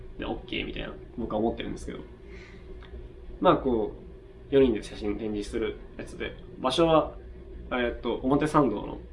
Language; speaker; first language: Japanese; native; Japanese